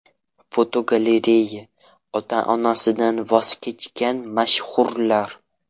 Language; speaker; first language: Uzbek; non-native, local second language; Russian